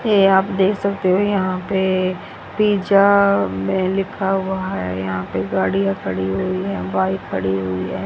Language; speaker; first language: Hindi; native; Hindi